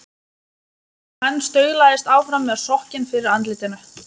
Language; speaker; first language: Icelandic; non-native, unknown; Lithuanian